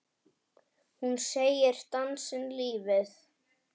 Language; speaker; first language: Icelandic; native; Icelandic